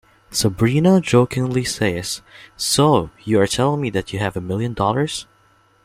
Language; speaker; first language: English; non-native, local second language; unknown